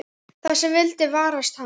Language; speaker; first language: Icelandic; native; Icelandic